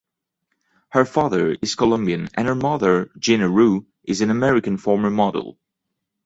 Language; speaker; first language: English; non-native, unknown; French